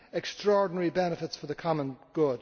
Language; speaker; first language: English; native; English